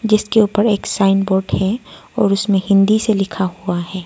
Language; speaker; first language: Hindi; non-native, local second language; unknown